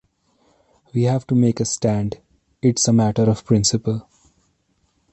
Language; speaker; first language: English; non-native, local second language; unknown